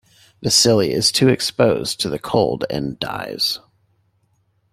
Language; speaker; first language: English; native; English